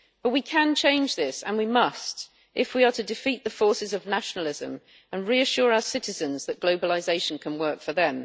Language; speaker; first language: English; native; English